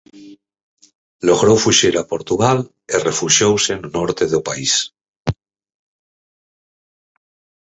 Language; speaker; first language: Galician; native; Galician